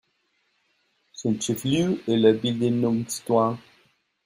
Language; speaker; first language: French; non-native, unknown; Spanish